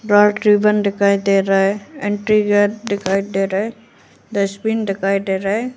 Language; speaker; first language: Hindi; non-native, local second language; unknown